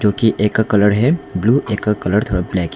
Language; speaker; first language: Hindi; non-native, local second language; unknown